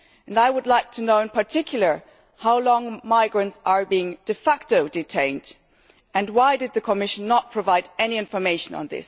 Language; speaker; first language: English; non-native, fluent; German